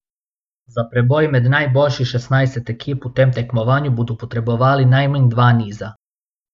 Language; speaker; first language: Slovenian; non-native, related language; Bosnian